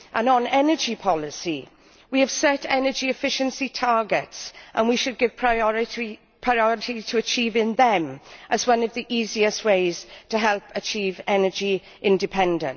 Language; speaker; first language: English; native; English